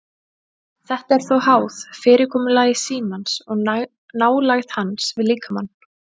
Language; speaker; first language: Icelandic; native; Icelandic